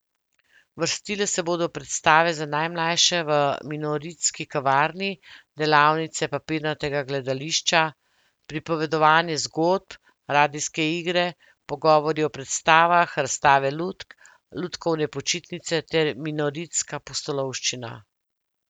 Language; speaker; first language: Slovenian; native; Slovenian